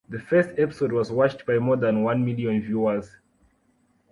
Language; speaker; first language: English; non-native, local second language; Kinyarwanda